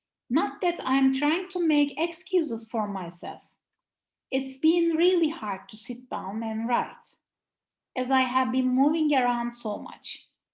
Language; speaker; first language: English; non-native, fluent; Turkish